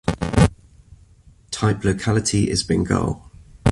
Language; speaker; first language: English; native; English